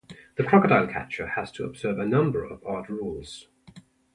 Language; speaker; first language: English; non-native, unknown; Danish